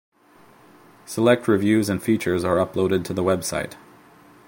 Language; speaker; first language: English; native; English